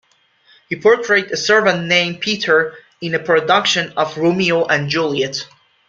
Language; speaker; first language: English; non-native, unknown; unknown